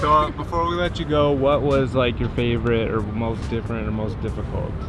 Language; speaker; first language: English; native; English